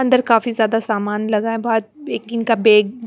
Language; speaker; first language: Hindi; non-native, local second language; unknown